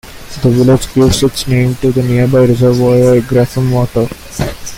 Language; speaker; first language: English; non-native, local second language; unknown